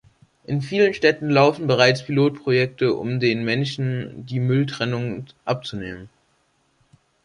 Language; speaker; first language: German; native; German